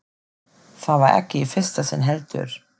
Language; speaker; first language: Icelandic; non-native, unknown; German